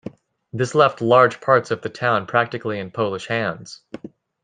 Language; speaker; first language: English; native; English